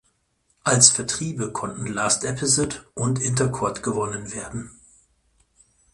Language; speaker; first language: German; native; German